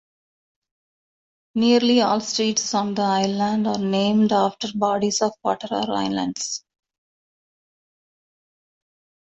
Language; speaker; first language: English; non-native, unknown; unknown